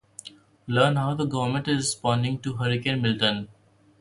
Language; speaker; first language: English; non-native, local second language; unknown